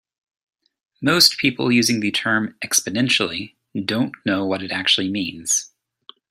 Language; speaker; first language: English; native; English